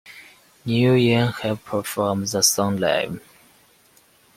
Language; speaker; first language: English; non-native, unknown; Chinese